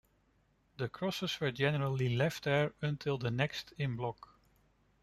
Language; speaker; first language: English; non-native, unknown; Dutch